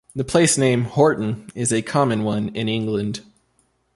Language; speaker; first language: English; native; English